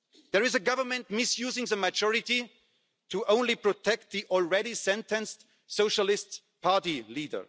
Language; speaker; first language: English; non-native, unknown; German